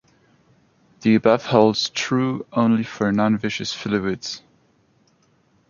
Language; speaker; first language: English; non-native, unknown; German